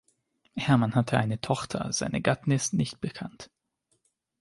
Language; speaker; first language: German; non-native, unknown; Hungarian